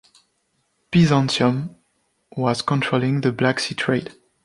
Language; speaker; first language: English; non-native, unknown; French